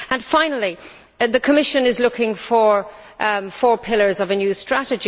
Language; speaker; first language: English; native; English